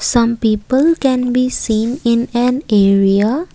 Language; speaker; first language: English; non-native, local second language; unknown